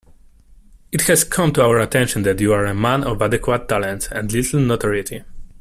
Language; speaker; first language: English; non-native, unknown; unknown